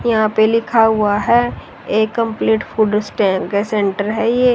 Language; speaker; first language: Hindi; native; Hindi